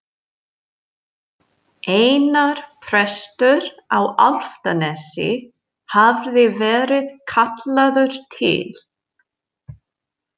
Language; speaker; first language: Icelandic; non-native, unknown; English